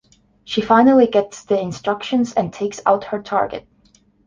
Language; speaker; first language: English; non-native, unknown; Estonian